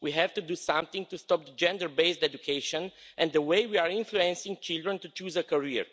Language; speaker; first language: English; non-native, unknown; Romanian